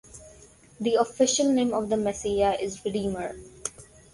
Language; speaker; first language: English; non-native, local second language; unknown